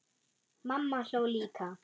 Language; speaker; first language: Icelandic; non-native, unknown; German